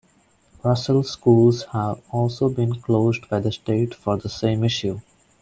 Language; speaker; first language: English; non-native, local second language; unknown